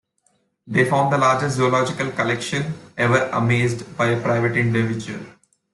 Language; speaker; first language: English; non-native, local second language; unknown